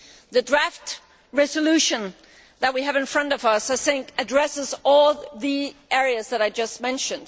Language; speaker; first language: English; non-native, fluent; Danish